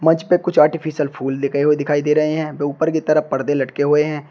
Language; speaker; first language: Hindi; native; Hindi